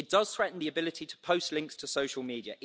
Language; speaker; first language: English; native; English